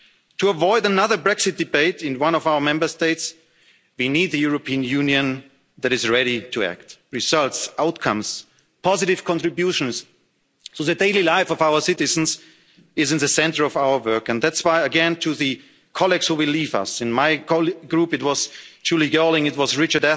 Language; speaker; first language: English; non-native, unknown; German